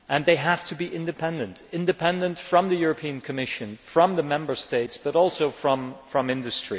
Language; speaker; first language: English; non-native, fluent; Dutch